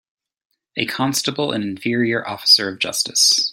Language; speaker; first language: English; native; English